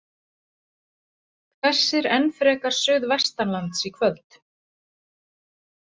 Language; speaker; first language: Icelandic; native; Icelandic